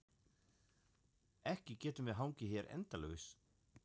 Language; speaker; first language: Icelandic; non-native, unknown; German